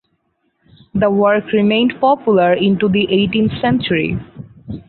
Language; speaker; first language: English; non-native, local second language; Bangla